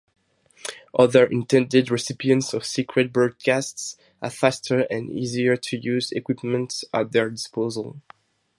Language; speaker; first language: English; non-native, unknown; French